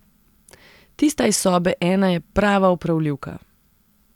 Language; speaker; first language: Slovenian; non-native, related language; Serbian